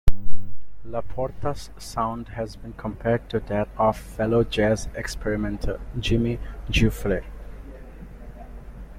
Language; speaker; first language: English; non-native, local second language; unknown